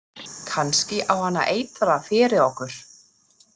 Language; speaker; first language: Icelandic; non-native, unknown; German